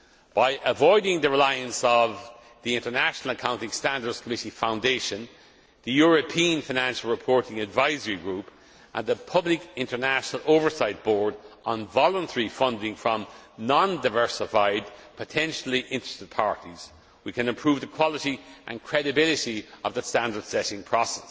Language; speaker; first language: English; non-native, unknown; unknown